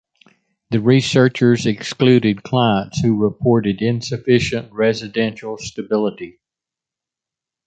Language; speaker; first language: English; native; English